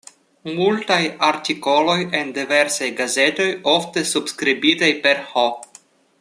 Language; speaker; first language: Esperanto; non-native, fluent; Russian